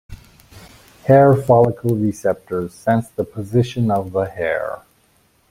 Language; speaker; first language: English; native; English